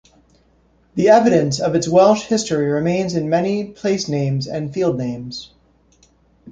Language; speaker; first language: English; native; English